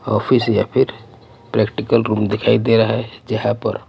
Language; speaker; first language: Hindi; non-native, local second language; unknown